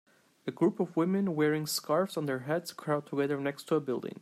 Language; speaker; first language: English; non-native, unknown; Turkish